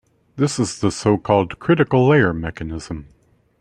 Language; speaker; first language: English; native; English